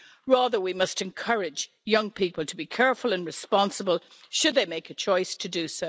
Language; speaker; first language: English; native; English